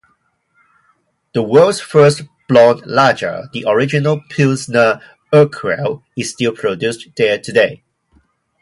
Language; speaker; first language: English; non-native, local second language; Cantonese